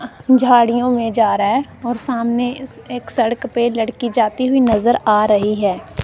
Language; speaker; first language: Hindi; non-native, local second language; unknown